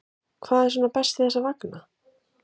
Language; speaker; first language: Icelandic; native; Icelandic